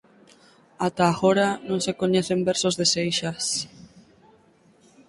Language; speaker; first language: Galician; native; Galician